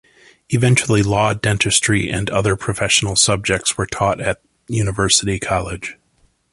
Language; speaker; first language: English; native; English